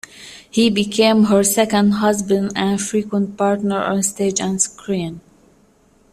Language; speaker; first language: English; native; English